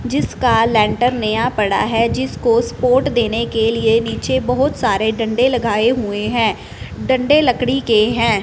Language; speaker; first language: Hindi; non-native, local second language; Punjabi